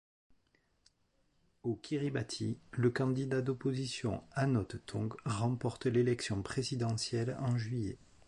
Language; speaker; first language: French; native; French